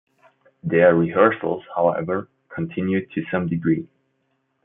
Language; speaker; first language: English; non-native, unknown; German